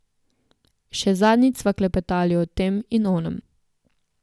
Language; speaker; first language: Slovenian; native; Slovenian